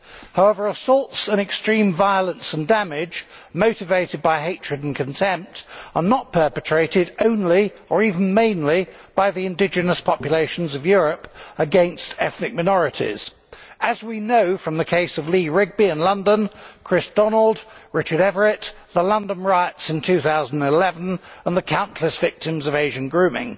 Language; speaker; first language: English; native; English